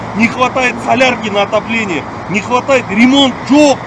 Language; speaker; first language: Russian; non-native, local second language; Kazakh